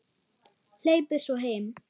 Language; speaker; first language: Icelandic; non-native, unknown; German